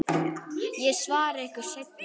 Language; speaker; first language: Icelandic; native; Icelandic